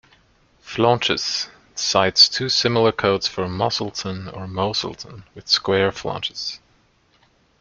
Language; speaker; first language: English; non-native, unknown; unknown